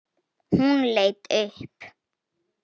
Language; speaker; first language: Icelandic; non-native, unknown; Polish